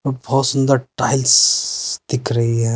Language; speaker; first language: Hindi; native; Hindi